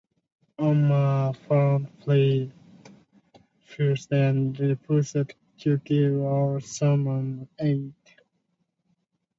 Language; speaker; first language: English; native; English